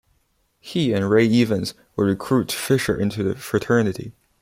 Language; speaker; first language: English; non-native, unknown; Chinese